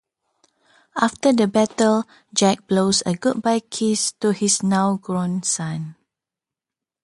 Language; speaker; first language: English; non-native, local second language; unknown